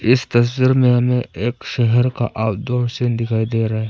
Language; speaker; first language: Hindi; non-native, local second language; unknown